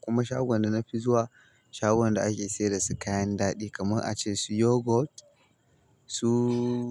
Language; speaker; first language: Hausa; native; Hausa